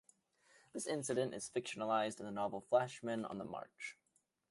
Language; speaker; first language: English; native; English